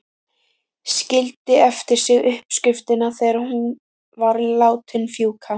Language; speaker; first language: Icelandic; native; Icelandic